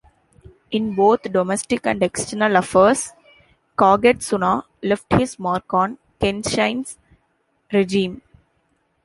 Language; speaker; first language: English; non-native, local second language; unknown